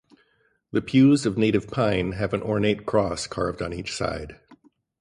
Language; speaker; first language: English; native; English